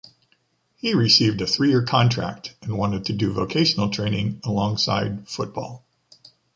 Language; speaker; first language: English; native; English